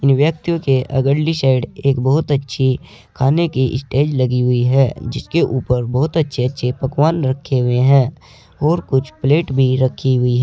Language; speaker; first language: Hindi; native; Hindi